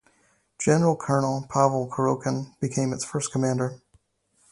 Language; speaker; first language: English; native; English